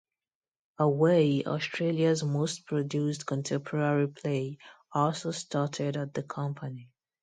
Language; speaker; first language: English; non-native, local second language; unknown